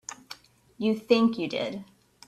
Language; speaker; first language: English; native; English